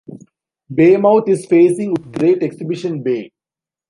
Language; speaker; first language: English; non-native, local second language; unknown